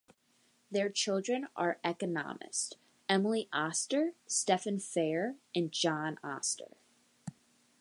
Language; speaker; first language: English; native; English